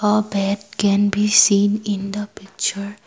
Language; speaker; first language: English; non-native, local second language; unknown